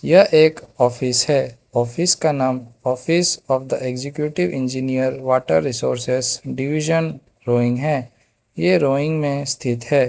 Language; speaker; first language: Hindi; non-native, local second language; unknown